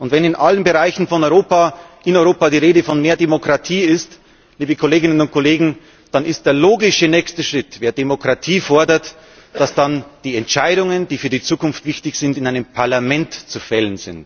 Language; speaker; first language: German; native; German